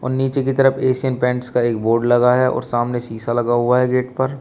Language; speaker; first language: Hindi; native; Hindi